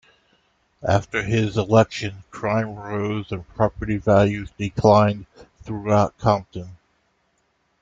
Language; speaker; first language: English; native; English